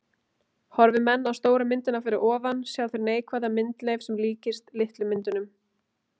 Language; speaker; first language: Icelandic; native; Icelandic